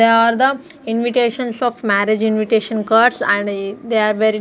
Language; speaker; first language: English; non-native, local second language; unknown